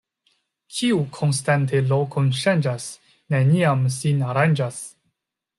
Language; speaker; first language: Esperanto; non-native, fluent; Chinese